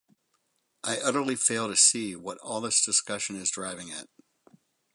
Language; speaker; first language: English; native; English